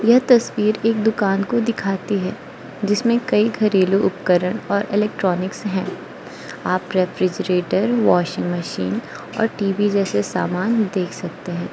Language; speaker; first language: Hindi; non-native, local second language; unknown